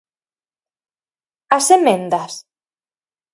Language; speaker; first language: Galician; native; Galician